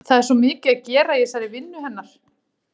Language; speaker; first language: Icelandic; native; Icelandic